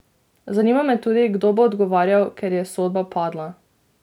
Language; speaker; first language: Slovenian; native; Slovenian